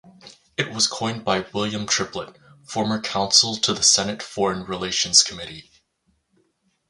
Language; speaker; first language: English; native; English